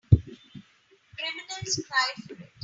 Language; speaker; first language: English; non-native, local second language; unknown